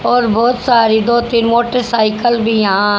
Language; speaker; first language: Hindi; native; Hindi